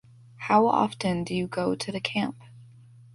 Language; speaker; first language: English; native; English